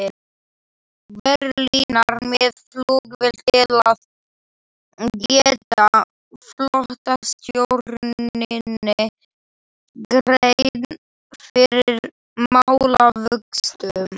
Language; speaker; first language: Icelandic; non-native, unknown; Slovak